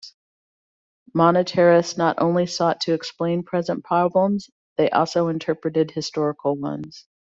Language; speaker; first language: English; native; English